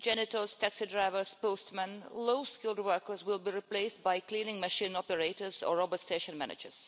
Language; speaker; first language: English; non-native, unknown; Russian